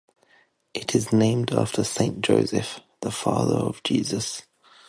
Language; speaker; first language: English; native; English